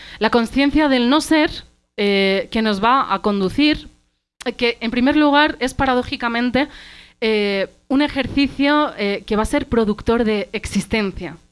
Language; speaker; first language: Spanish; early bilingual, other home language; Arabic